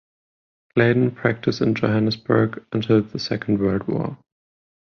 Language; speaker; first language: English; non-native, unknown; German